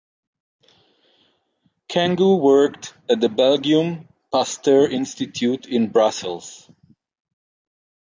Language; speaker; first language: English; non-native, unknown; Hebrew